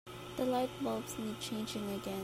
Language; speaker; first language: English; non-native, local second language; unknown